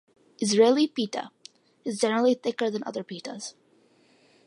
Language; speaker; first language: English; early bilingual, other home language; Malayalam